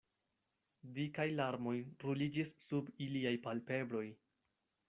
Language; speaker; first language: Esperanto; non-native, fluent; Spanish